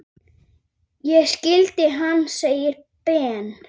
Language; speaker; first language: Icelandic; native; Icelandic